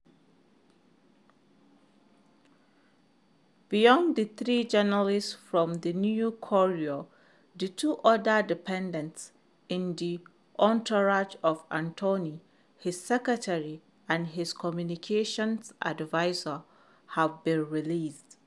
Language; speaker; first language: English; non-native, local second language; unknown